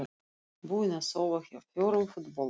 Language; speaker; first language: Icelandic; non-native, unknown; Russian